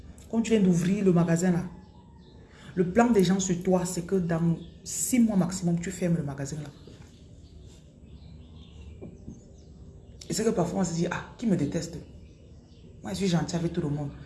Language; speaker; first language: French; non-native, local second language; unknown